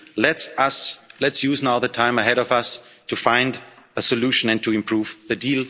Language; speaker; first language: English; non-native, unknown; German